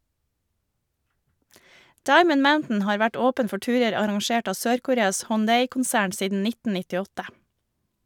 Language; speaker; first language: Norwegian; native; Norwegian